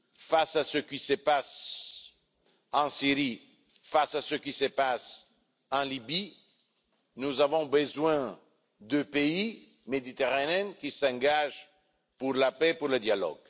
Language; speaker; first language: French; non-native, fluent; Italian